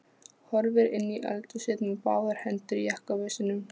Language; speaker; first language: Icelandic; non-native, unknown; Polish